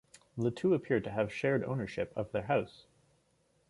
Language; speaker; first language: English; native; English